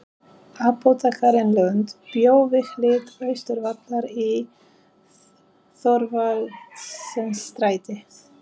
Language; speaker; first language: Icelandic; non-native, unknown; Polish